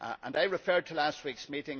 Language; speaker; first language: English; native; English